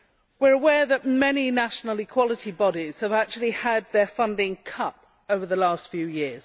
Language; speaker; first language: English; native; English